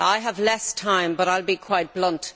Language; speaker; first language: English; native; English